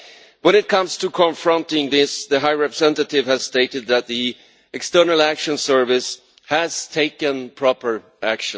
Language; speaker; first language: English; non-native, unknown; Swedish